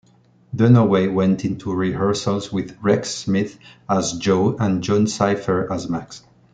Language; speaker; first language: English; non-native, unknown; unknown